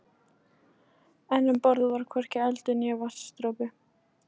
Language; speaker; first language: Icelandic; non-native, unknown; Polish